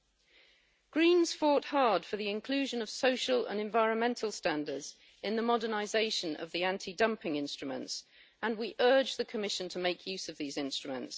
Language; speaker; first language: English; native; English